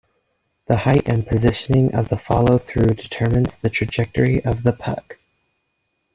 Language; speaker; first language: English; native; English